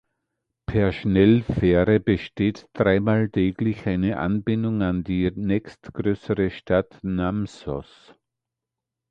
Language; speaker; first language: German; native; German